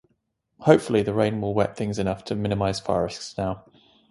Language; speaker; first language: English; native; English